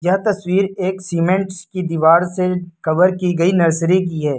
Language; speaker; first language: Hindi; native; Hindi